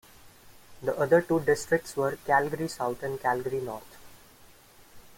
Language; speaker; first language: English; non-native, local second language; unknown